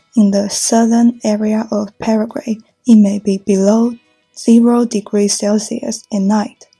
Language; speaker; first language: English; non-native, fluent; Chinese